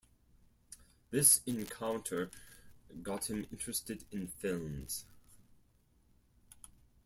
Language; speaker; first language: English; non-native, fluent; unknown